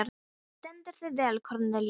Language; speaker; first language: Icelandic; non-native, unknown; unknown